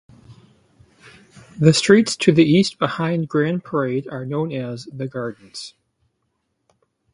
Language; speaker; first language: English; native; English